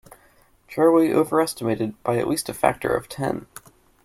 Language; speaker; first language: English; native; English